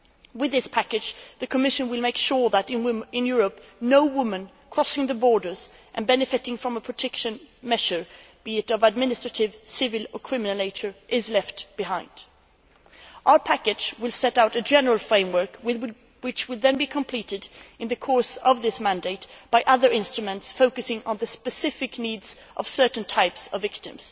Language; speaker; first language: English; non-native, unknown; Swedish